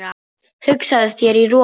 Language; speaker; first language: Icelandic; non-native, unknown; Polish